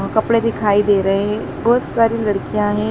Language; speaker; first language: Hindi; native; Hindi